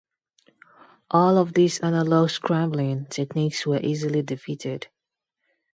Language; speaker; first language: English; non-native, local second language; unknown